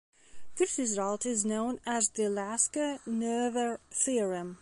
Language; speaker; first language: English; non-native, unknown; Belarusian